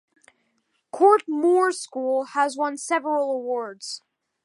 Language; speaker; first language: English; native; English